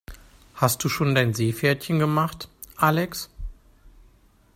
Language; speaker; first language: German; native; German